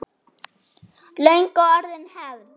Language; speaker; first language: Icelandic; non-native, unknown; German